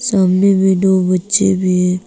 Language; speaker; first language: Hindi; non-native, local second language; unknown